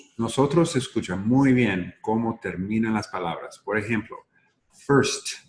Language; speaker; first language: Spanish; non-native, learner; English